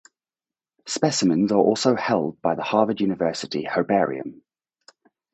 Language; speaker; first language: English; native; English